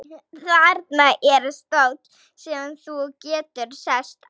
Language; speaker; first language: Icelandic; non-native, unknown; Slovak